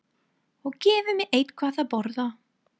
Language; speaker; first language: Icelandic; non-native, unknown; English